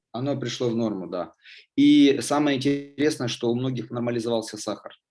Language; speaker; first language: Russian; native; Russian